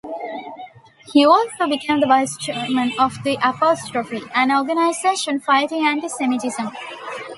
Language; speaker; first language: English; non-native, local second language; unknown